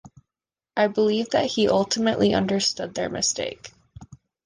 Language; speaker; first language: English; native; English